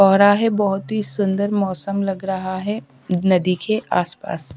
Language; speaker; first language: Hindi; native; Hindi